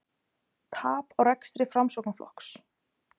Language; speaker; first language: Icelandic; native; Icelandic